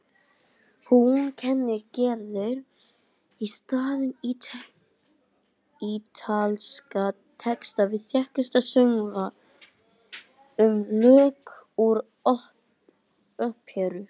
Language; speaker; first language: Icelandic; native; Icelandic